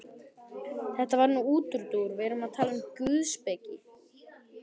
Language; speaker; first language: Icelandic; native; Icelandic